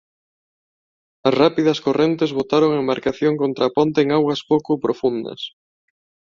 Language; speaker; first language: Galician; non-native, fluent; Spanish